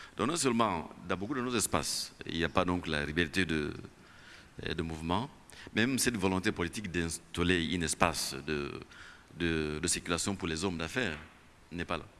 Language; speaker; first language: French; non-native, local second language; Kinyarwanda